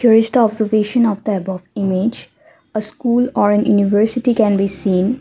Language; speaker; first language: English; non-native, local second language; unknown